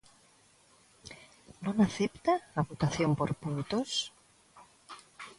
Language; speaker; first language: Galician; non-native, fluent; Spanish